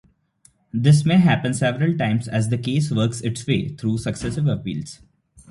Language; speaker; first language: English; non-native, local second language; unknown